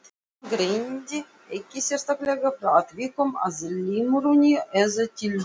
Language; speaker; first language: Icelandic; non-native, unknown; Russian